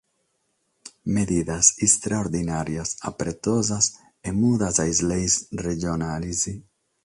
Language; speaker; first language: Sardinian; non-native, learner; Catalan